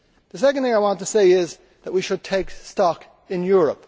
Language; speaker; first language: English; native; English